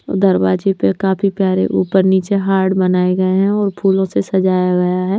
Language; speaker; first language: Hindi; non-native, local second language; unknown